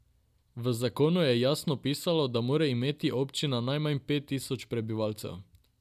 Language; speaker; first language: Slovenian; non-native, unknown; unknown